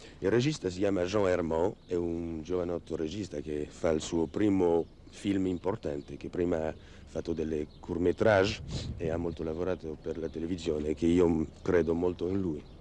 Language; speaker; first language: Italian; non-native, related language; French